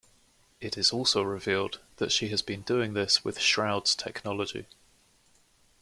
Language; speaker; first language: English; native; English